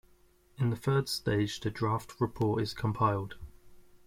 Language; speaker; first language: English; native; English